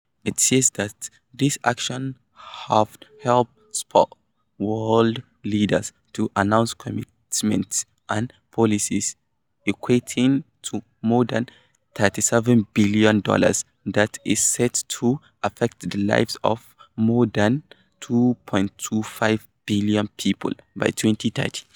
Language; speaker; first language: English; non-native, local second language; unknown